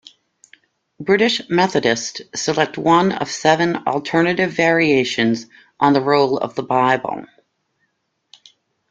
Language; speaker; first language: English; native; English